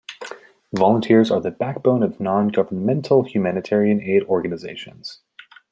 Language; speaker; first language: English; native; English